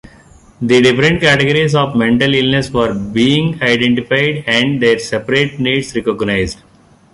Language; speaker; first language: English; non-native, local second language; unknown